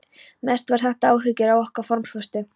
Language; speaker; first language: Icelandic; non-native, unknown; Polish